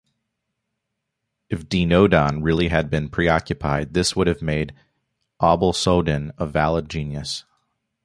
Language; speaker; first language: English; native; English